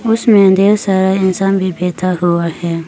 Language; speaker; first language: Hindi; non-native, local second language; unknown